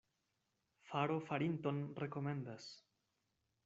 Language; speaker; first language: Esperanto; non-native, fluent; Spanish